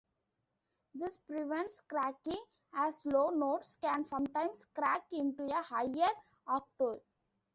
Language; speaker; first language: English; non-native, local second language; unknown